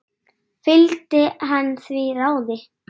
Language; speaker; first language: Icelandic; native; Icelandic